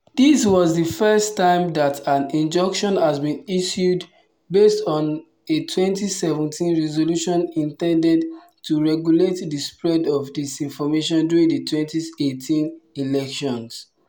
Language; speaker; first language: English; non-native, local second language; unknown